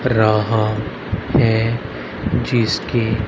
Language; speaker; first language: Hindi; native; Hindi